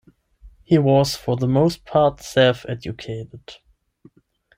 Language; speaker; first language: English; non-native, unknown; German